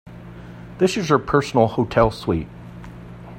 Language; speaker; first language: English; non-native, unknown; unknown